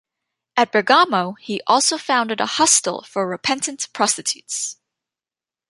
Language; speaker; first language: English; native; English